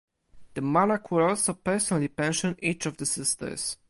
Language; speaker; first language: English; non-native, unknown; Polish